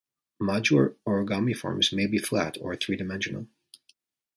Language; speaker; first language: English; native; English